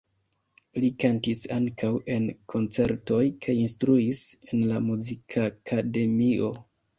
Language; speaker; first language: Esperanto; non-native, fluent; Kinyarwanda